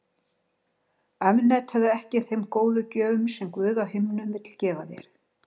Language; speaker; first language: Icelandic; native; Icelandic